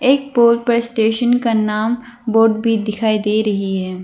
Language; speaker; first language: Hindi; non-native, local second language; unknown